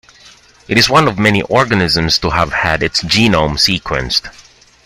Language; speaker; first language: English; non-native, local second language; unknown